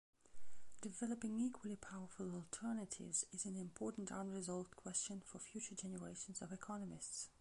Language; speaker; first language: English; non-native, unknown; Belarusian